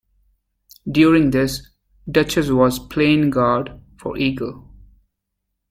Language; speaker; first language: English; native; English